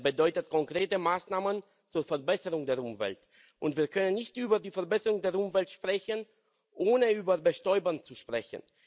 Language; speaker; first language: German; non-native, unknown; Romanian